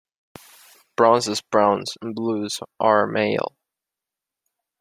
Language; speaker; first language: English; non-native, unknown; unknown